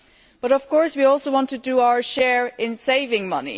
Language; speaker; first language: English; non-native, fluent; German